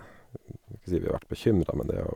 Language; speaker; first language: Norwegian; native; Norwegian